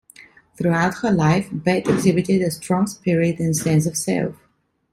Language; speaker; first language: English; non-native, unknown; Italian